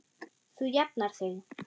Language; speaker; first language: Icelandic; non-native, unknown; German